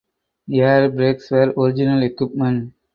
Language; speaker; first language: English; non-native, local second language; Tamil